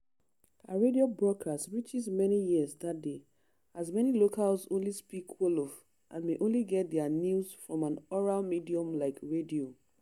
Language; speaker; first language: English; non-native, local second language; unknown